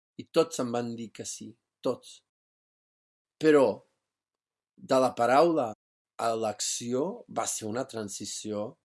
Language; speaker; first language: Catalan; non-native, fluent; English